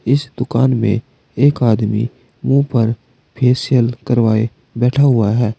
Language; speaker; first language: Hindi; native; Hindi